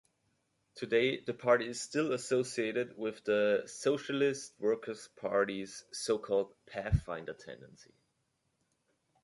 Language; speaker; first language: English; native; English